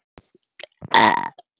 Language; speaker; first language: Icelandic; non-native, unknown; German